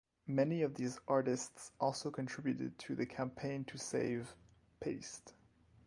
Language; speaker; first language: English; non-native, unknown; French